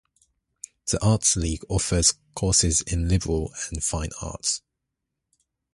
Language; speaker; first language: English; native; English